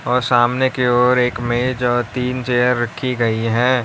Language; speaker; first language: Hindi; native; Hindi